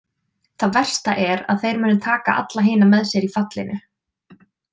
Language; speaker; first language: Icelandic; native; Icelandic